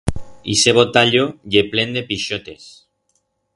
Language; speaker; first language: Aragonese; non-native, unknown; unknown